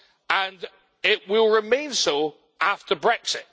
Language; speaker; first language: English; native; English